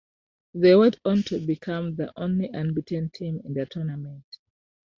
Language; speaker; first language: English; non-native, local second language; Ganda